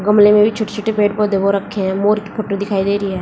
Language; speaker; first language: Hindi; native; Hindi